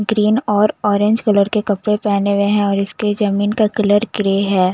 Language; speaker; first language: Hindi; non-native, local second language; Punjabi